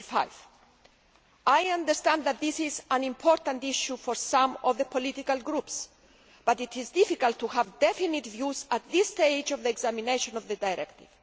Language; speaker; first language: English; non-native, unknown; Greek